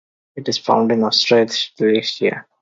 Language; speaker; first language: English; non-native, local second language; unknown